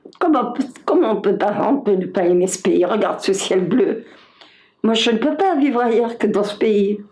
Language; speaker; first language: French; non-native, local second language; Arabic